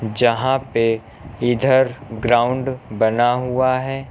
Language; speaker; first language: Hindi; native; Hindi